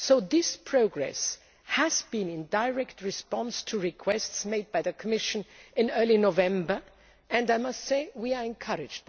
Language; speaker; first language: English; non-native, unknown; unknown